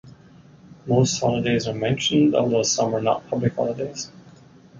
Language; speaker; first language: English; non-native, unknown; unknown